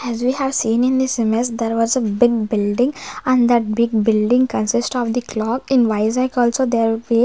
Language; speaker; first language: English; non-native, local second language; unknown